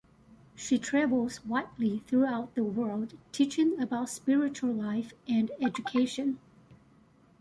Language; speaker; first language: English; non-native, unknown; Chinese